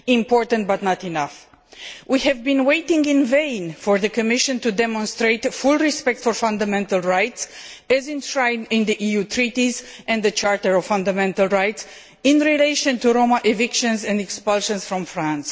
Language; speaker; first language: English; non-native, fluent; Romanian